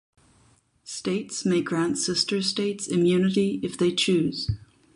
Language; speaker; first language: English; non-native, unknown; German